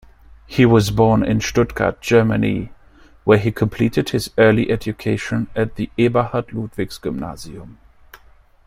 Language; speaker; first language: English; non-native, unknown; German